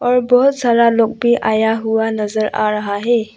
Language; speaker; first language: Hindi; non-native, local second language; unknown